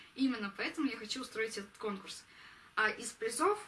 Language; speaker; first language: Russian; native; Russian